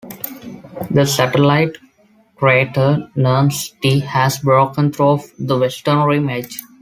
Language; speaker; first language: English; non-native, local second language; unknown